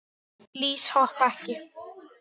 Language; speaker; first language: Icelandic; non-native, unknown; English